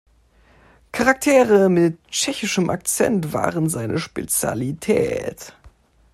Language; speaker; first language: German; native; German